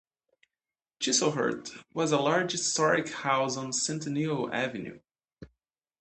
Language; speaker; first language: English; native; English